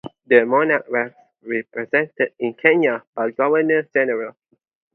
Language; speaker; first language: English; non-native, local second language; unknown